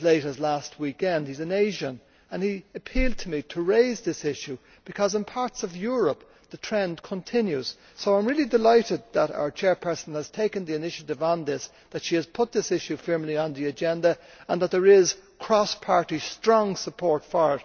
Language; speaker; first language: English; native; English